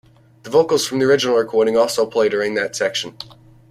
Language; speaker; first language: English; native; English